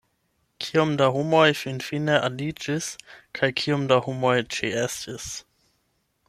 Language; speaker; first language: Esperanto; non-native, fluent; German